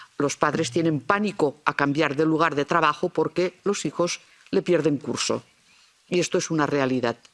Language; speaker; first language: Spanish; non-native, local second language; Catalan